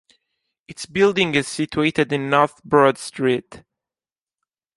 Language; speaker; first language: English; non-native, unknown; Italian